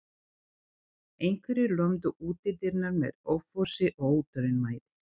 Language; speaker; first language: Icelandic; non-native, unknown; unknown